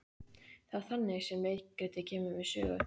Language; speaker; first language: Icelandic; native; Icelandic